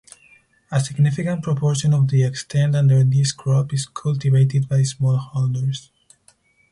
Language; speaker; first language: English; non-native, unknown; Spanish